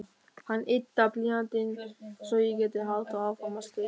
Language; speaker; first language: Icelandic; non-native, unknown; German